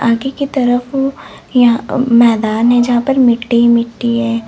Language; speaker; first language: Hindi; native; Hindi